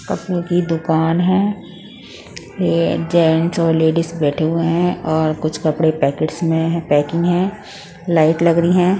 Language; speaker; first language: Hindi; non-native, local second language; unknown